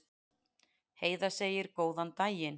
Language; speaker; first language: Icelandic; native; Icelandic